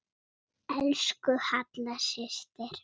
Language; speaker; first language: Icelandic; native; Icelandic